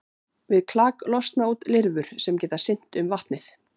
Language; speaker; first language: Icelandic; native; Icelandic